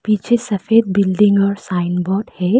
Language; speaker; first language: Hindi; non-native, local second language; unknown